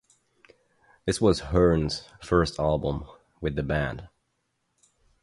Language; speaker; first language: English; native; English